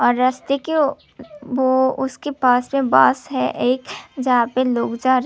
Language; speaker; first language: Hindi; non-native, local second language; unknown